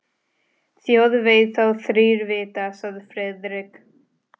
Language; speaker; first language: Icelandic; non-native, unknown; Spanish